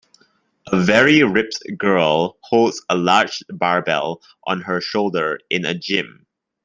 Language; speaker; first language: English; non-native, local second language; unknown